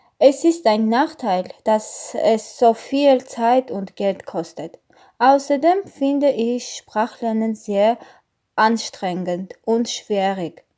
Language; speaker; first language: German; non-native, learner; Armenian